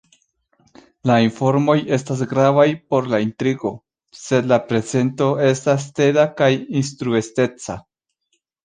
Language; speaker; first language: Esperanto; non-native, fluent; Spanish